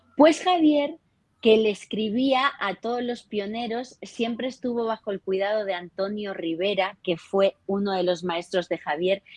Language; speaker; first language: Spanish; native; Spanish